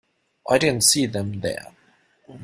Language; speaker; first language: English; non-native, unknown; German